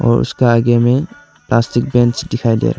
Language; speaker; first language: Hindi; non-native, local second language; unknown